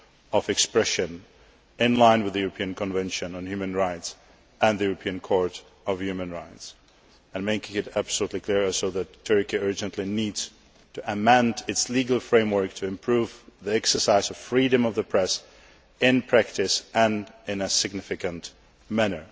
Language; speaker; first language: English; non-native, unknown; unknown